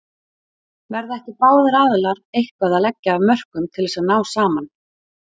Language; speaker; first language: Icelandic; native; Icelandic